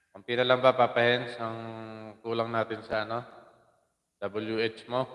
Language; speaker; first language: Filipino; non-native, local second language; Waray